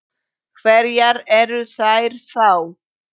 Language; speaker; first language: Icelandic; non-native, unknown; Polish